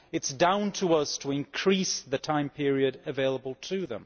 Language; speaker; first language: English; native; English